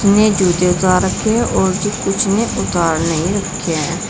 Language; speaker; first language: Hindi; native; Hindi